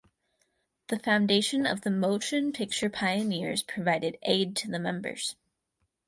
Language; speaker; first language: English; native; English